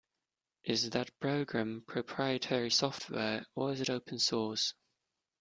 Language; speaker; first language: English; non-native, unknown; German